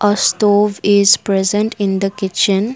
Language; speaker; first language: English; non-native, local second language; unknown